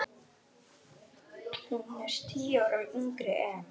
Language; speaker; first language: Icelandic; native; Icelandic